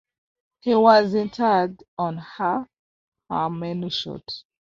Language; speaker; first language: English; non-native, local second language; Ganda